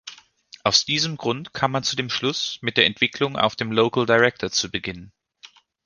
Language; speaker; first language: German; native; German